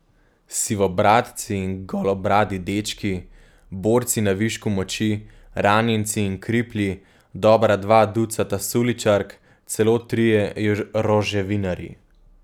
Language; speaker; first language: Slovenian; native; Slovenian